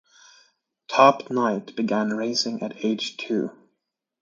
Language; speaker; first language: English; native; English